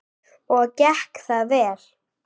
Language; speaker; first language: Icelandic; native; Icelandic